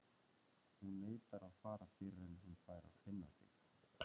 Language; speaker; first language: Icelandic; native; Icelandic